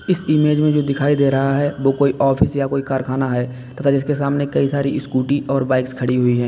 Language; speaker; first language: Hindi; native; Hindi